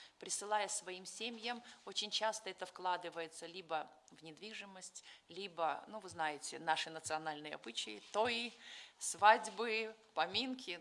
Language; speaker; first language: Russian; native; Russian